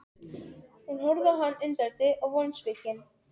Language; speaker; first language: Icelandic; non-native, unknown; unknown